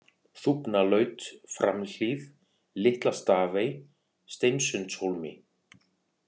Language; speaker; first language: Icelandic; native; Icelandic